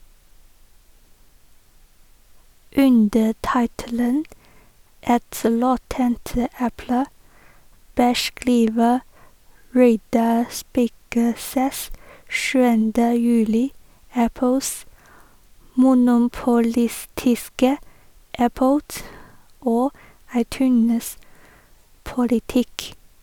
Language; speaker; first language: Norwegian; non-native, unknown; Chinese